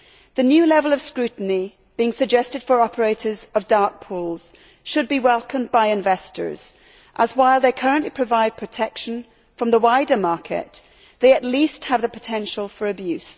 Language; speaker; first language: English; native; English